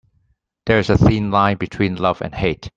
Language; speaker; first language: English; non-native, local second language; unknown